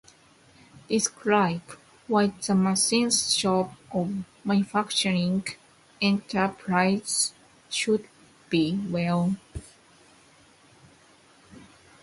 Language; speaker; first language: English; non-native, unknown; Japanese